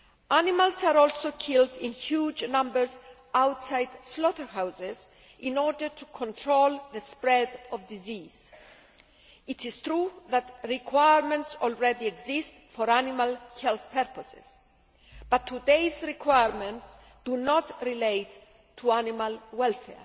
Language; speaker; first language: English; non-native, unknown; Greek